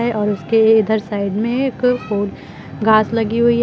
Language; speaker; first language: Hindi; native; Hindi